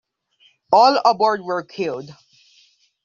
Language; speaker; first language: English; non-native, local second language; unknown